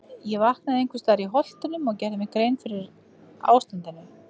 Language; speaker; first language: Icelandic; native; Icelandic